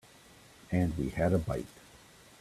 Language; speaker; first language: English; native; English